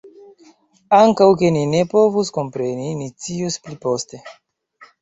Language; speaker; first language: Esperanto; non-native, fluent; Chinese